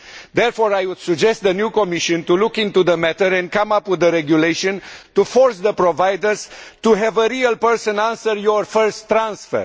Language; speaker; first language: English; non-native, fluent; Romanian